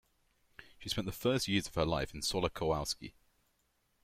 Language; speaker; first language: English; native; English